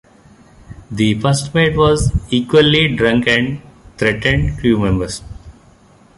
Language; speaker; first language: English; non-native, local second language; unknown